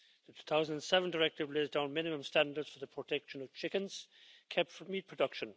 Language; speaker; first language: English; native; English